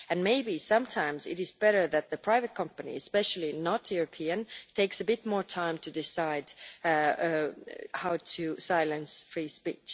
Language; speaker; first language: English; non-native, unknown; Estonian